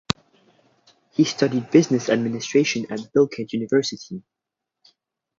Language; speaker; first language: English; native; English